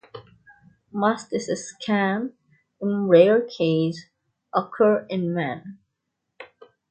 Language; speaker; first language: English; non-native, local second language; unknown